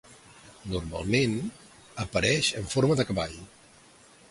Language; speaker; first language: Catalan; native; Catalan